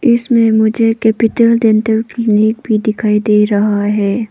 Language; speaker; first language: Hindi; non-native, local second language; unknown